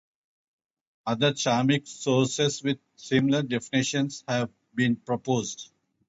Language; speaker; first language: English; non-native, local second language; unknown